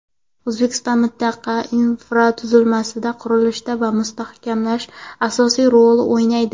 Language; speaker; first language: Uzbek; non-native, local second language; Kara-Kalpak